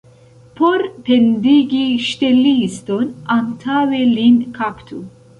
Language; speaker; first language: Esperanto; non-native, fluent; Central Kurdish